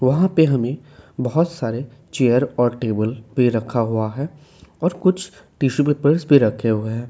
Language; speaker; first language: Hindi; non-native, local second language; Assamese